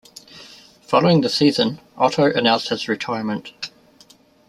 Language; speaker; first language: English; native; English